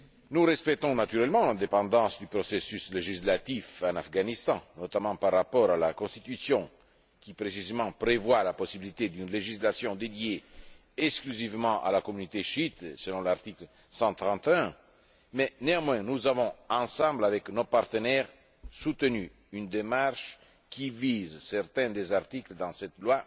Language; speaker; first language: French; non-native, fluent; Italian